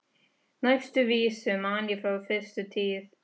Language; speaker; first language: Icelandic; non-native, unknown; Spanish